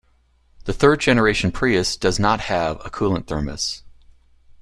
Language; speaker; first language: English; native; English